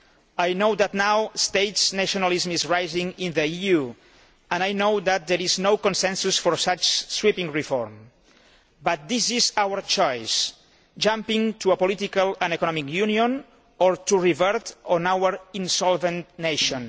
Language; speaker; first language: English; non-native, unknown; Catalan